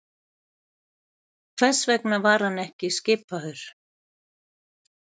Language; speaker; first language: Icelandic; native; Icelandic